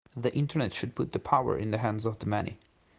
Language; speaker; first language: English; non-native, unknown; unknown